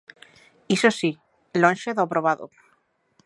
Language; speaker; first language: Galician; native; Galician